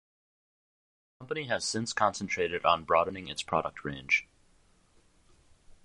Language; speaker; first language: English; native; English